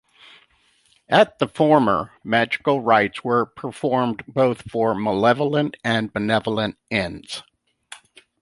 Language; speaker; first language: English; native; English